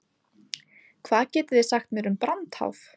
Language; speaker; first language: Icelandic; native; Icelandic